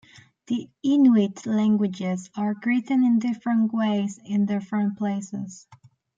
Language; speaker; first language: English; native; English